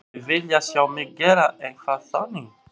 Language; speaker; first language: Icelandic; non-native, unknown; Albanian